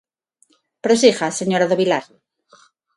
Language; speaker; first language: Galician; non-native, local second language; Spanish